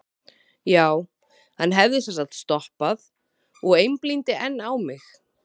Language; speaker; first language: Icelandic; native; Icelandic